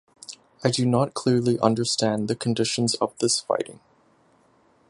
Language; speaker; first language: English; native; English